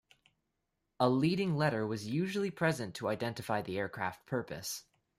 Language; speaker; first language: English; native; English